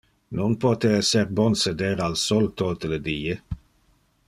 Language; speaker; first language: Interlingua; non-native, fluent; Dutch